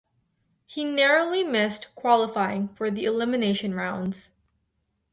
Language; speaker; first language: English; native; English